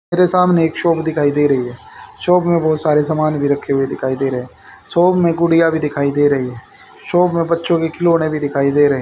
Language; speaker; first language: Hindi; native; Hindi